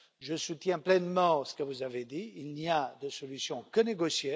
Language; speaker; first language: French; non-native, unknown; Romanian